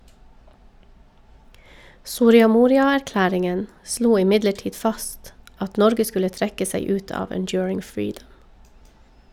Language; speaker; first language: Norwegian; native; Norwegian